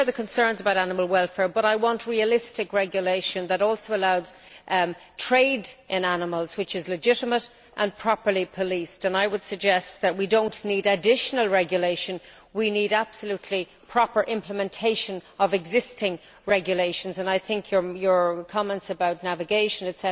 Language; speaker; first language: English; native; English